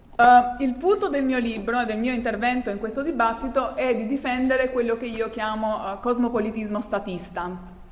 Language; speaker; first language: Italian; native; Italian